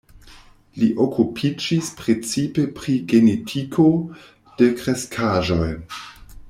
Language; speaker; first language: Esperanto; non-native, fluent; German